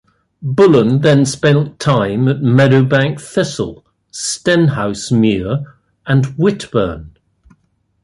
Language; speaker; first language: English; native; English